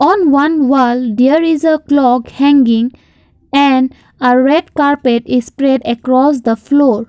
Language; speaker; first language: English; non-native, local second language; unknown